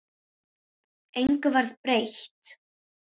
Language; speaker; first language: Icelandic; native; Icelandic